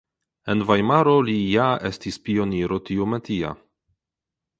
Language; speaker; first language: Esperanto; non-native, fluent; Polish